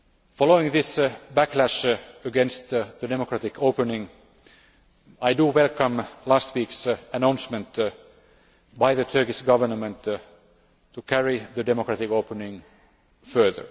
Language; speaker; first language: English; non-native, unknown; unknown